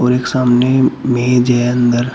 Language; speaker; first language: Hindi; native; Hindi